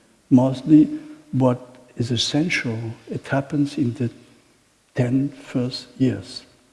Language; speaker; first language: English; non-native, fluent; Catalan